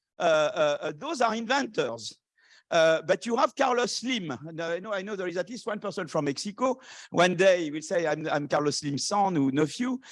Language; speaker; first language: English; non-native, fluent; French